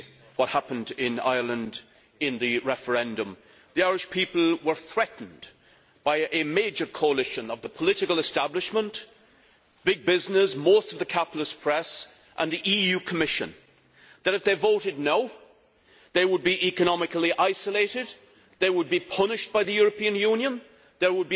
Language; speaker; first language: English; native; English